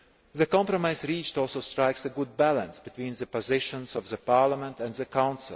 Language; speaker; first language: English; non-native, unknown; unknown